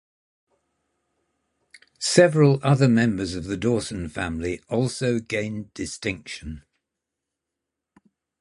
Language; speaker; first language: English; native; English